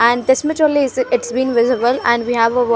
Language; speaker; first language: English; non-native, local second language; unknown